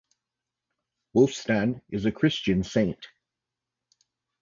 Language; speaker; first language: English; native; English